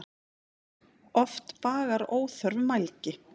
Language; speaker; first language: Icelandic; native; Icelandic